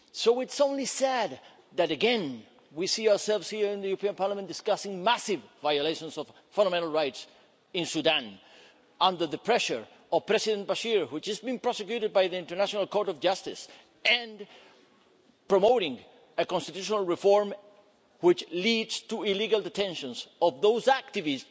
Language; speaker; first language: English; non-native, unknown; Spanish